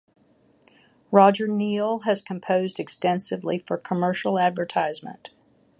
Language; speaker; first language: English; native; English